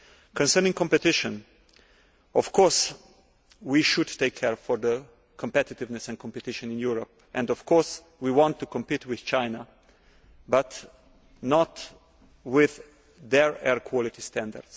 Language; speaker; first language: English; non-native, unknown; Slovenian